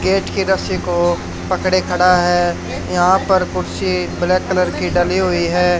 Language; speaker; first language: Hindi; native; Hindi